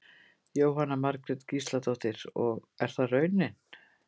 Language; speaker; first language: Icelandic; native; Icelandic